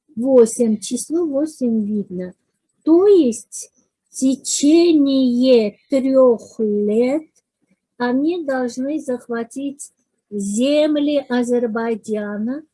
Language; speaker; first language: Russian; non-native, local second language; Azerbaijani